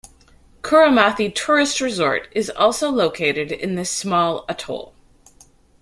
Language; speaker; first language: English; native; English